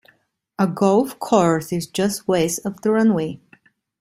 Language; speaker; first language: English; non-native, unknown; Italian